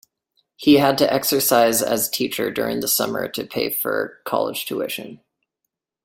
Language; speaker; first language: English; native; English